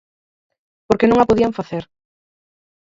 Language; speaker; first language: Galician; native; Galician